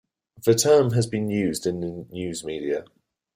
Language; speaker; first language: English; native; English